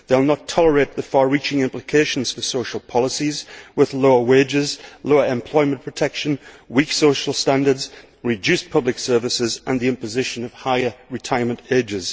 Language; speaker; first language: English; native; English